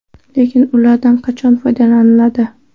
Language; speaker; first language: Uzbek; non-native, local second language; Kara-Kalpak